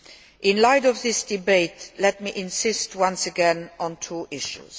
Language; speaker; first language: English; non-native, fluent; Luxembourgish